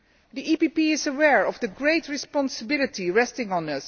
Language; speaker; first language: English; non-native, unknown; Dutch